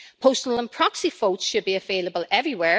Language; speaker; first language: English; native; English